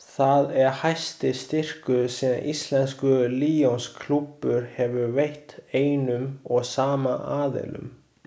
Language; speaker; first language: Icelandic; non-native, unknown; Chinese